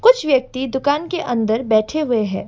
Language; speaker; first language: Hindi; non-native, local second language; Assamese